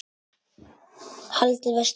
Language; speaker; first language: Icelandic; non-native, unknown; Italian